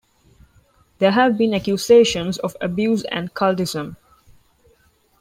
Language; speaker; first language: English; non-native, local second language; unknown